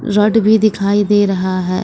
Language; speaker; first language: Hindi; native; Hindi